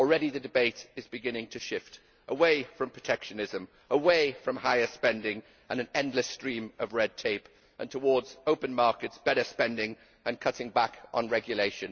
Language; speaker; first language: English; native; English